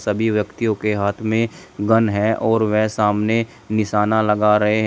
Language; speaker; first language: Hindi; native; Hindi